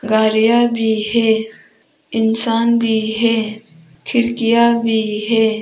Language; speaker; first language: Hindi; non-native, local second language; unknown